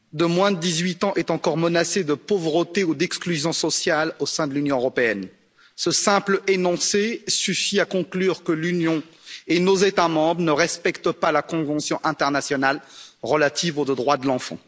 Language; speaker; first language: French; native; French